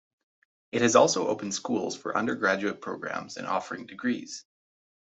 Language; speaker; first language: English; native; English